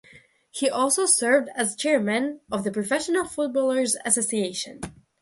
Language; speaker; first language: English; non-native, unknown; Russian